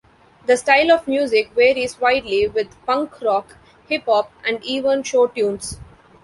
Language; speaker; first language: English; non-native, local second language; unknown